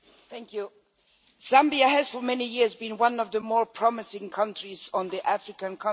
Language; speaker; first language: English; non-native, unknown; Swedish